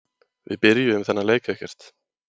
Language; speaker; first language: Icelandic; native; Icelandic